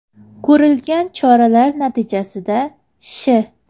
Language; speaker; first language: Uzbek; native; Uzbek